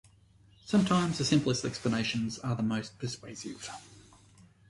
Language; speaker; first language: English; native; English